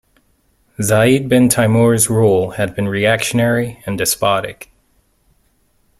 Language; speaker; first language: English; native; English